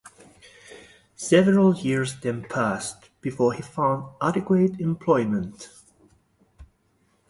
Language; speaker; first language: English; non-native, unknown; Galician